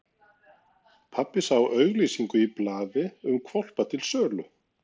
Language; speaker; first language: Icelandic; non-native, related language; Norwegian